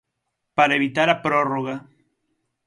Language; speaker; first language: Galician; native; Galician